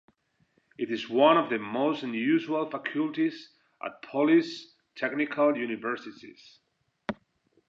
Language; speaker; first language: English; non-native, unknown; Spanish